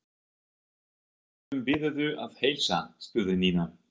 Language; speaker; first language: Icelandic; non-native, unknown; German